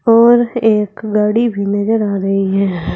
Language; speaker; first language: Hindi; native; Hindi